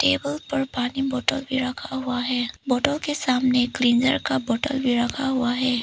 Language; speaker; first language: Hindi; non-native, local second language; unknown